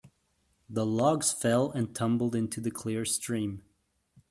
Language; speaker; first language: English; native; English